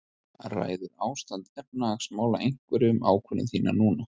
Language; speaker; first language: Icelandic; native; Icelandic